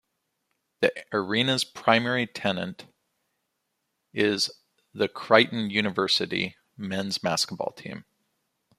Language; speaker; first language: English; native; English